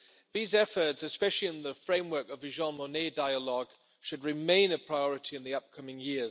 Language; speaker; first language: English; non-native, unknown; German